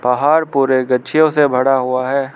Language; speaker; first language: Hindi; non-native, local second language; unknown